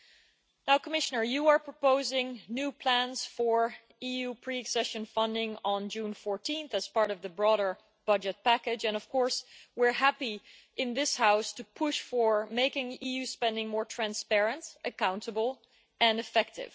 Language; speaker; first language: English; non-native, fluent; Dutch